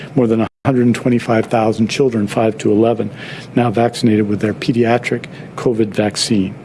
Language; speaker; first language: English; native; English